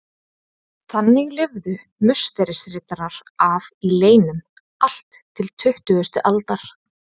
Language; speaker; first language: Icelandic; native; Icelandic